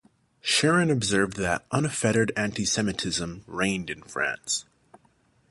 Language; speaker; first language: English; native; English